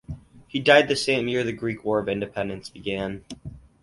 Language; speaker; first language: English; native; English